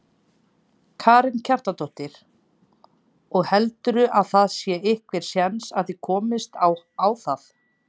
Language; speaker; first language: Icelandic; native; Icelandic